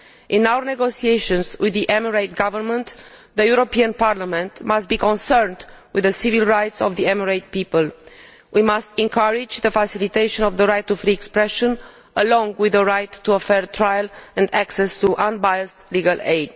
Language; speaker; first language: English; non-native, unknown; Romanian